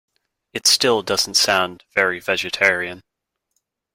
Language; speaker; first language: English; native; English